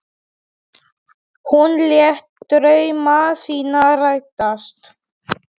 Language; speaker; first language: Icelandic; non-native, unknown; Polish